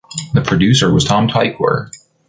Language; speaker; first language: English; native; English